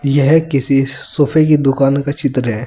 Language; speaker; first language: Hindi; native; Hindi